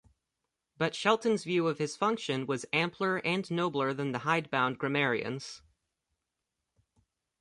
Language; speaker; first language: English; native; English